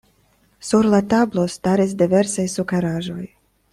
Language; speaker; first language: Esperanto; non-native, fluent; Russian